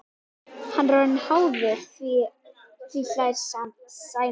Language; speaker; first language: Icelandic; native; Icelandic